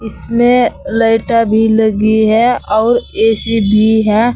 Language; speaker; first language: Hindi; native; Hindi